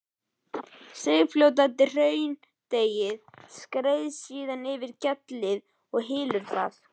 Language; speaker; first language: Icelandic; native; Icelandic